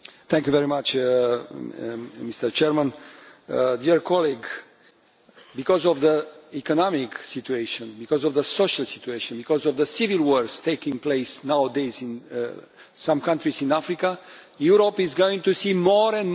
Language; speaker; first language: English; non-native, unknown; Romanian